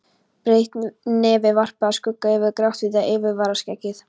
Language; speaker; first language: Icelandic; non-native, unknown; Polish